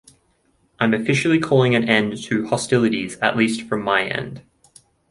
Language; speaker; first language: English; native; English